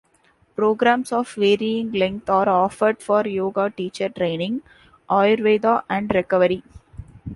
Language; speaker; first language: English; non-native, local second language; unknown